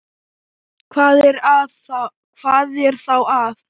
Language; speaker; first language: Icelandic; non-native, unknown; Thai